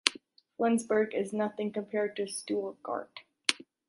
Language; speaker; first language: English; native; English